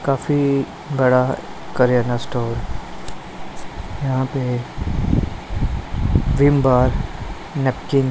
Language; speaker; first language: Hindi; non-native, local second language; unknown